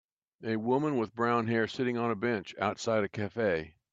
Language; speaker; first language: English; native; English